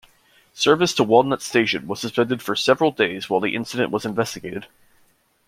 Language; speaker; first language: English; native; English